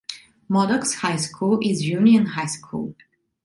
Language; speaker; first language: English; non-native, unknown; Italian